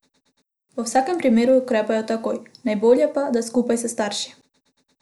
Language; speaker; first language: Slovenian; non-native, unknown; Macedonian